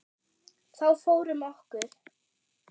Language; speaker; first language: Icelandic; non-native, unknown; German